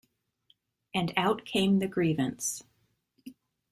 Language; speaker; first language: English; native; English